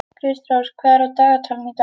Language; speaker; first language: Icelandic; native; Icelandic